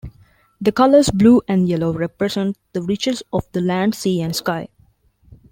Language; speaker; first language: English; non-native, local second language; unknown